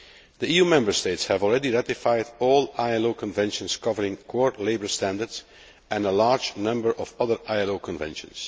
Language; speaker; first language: English; non-native, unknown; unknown